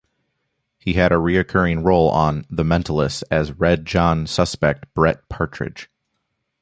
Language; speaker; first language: English; native; English